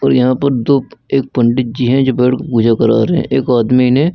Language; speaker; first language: Hindi; native; Hindi